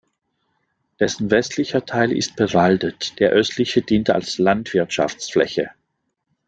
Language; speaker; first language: German; non-native, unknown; French